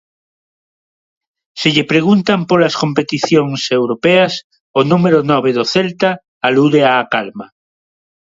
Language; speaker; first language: Galician; non-native, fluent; Spanish